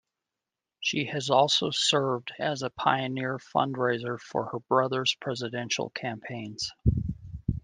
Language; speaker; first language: English; native; English